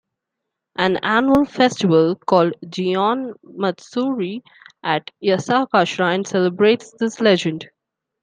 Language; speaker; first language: English; non-native, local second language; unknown